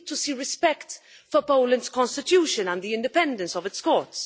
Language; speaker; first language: English; non-native, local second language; Maltese